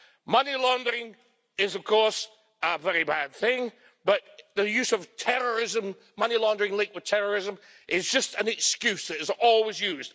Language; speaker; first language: English; native; English